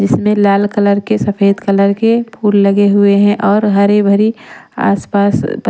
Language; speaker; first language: Hindi; non-native, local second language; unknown